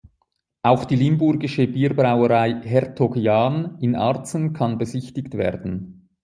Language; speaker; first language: German; native; German